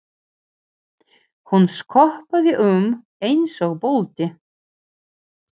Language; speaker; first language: Icelandic; non-native, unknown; Ukrainian